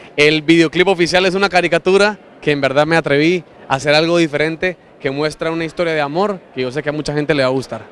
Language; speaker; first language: Spanish; native; Spanish